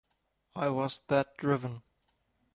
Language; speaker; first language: English; non-native, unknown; German